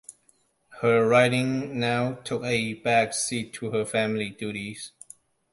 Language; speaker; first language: English; non-native, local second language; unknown